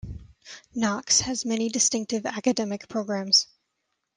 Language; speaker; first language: English; native; English